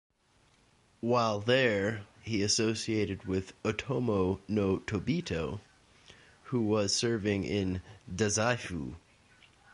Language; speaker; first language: English; native; English